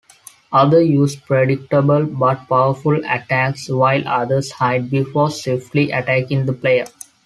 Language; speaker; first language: English; non-native, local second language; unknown